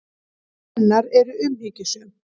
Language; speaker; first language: Icelandic; native; Icelandic